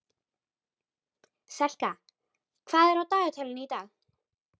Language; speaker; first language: Icelandic; native; Icelandic